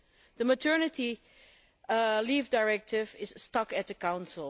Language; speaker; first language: English; non-native, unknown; Dutch